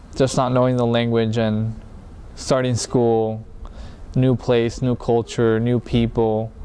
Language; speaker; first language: English; early bilingual, other home language; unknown